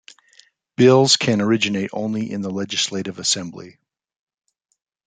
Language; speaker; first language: English; native; English